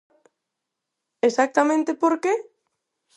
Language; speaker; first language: Galician; non-native, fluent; Spanish